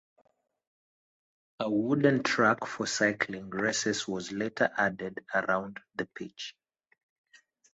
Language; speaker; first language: English; non-native, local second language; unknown